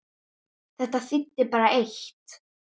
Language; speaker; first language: Icelandic; native; Icelandic